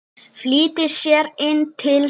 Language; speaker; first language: Icelandic; native; Icelandic